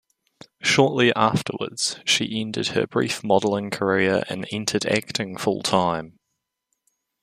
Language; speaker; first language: English; native; English